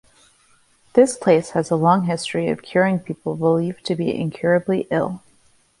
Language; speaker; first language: English; native; English